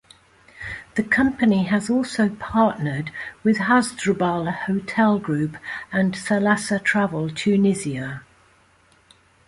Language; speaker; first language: English; native; English